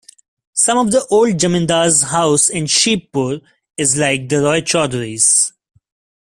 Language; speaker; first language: English; non-native, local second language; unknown